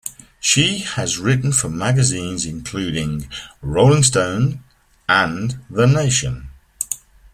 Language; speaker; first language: English; native; English